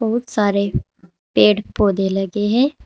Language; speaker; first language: Hindi; native; Hindi